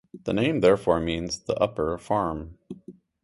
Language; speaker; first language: English; native; English